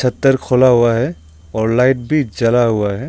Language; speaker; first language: Hindi; non-native, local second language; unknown